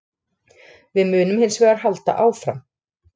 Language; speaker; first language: Icelandic; native; Icelandic